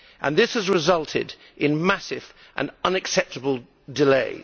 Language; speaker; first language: English; native; English